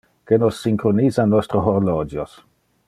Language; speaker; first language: Interlingua; non-native, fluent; Dutch